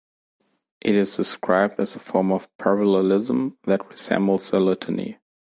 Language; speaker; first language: English; non-native, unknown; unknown